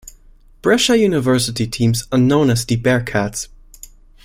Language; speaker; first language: English; non-native, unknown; German